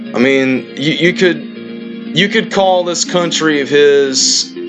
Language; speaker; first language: English; native; English